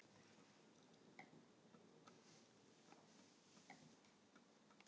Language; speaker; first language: Icelandic; non-native, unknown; Polish